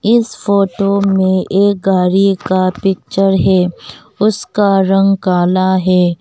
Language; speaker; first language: Hindi; non-native, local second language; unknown